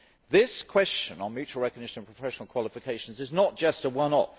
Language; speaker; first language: English; native; English